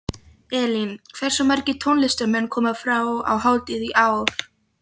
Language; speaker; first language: Icelandic; non-native, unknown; Polish